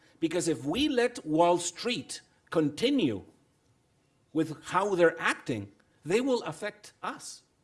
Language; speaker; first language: English; non-native, fluent; Spanish